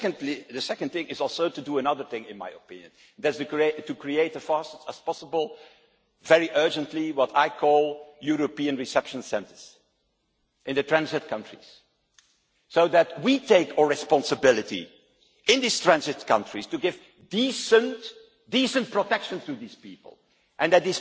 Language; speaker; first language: English; non-native, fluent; Dutch